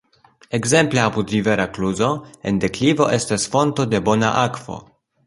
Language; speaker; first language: Esperanto; non-native, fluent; Polish